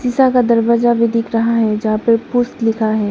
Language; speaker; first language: Hindi; non-native, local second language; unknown